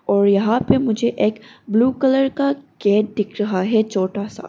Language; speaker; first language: Hindi; non-native, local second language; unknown